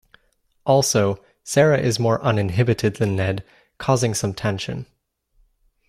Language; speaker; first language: English; native; English